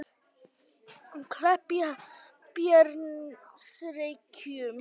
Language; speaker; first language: Icelandic; native; Icelandic